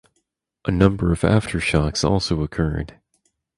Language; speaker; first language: English; native; English